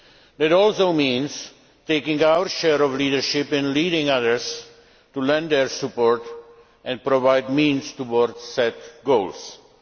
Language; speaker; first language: English; non-native, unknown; Czech